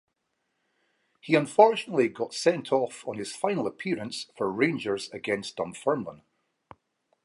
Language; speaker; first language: English; native; English